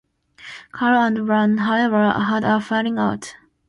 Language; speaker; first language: English; non-native, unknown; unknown